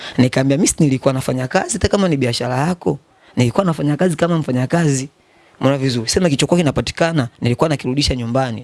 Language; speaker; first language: Swahili; native; Swahili